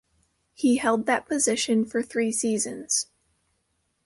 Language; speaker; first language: English; native; English